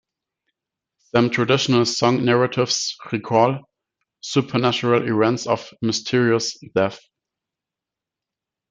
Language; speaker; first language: English; non-native, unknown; German